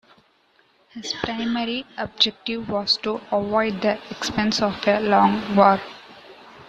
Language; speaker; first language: English; native; English